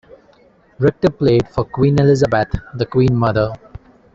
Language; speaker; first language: English; non-native, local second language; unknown